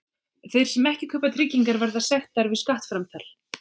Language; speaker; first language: Icelandic; native; Icelandic